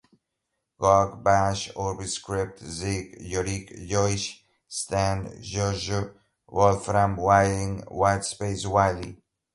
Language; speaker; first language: Portuguese; non-native, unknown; Galician